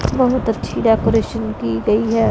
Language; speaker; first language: Hindi; non-native, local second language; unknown